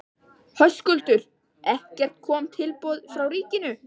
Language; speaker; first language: Icelandic; native; Icelandic